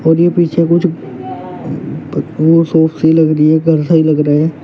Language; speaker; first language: Hindi; native; Hindi